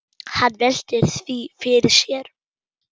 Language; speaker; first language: Icelandic; non-native, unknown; German